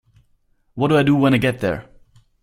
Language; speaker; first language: English; non-native, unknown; German